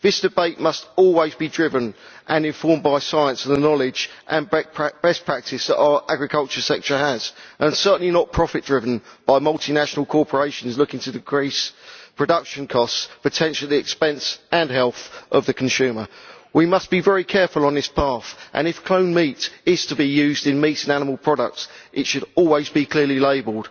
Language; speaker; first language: English; native; English